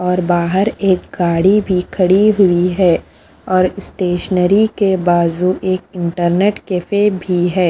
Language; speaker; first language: Hindi; non-native, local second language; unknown